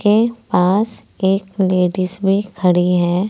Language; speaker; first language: Hindi; native; Hindi